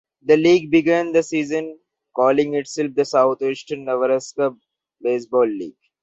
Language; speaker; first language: English; non-native, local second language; Bangla